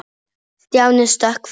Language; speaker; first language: Icelandic; non-native, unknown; Polish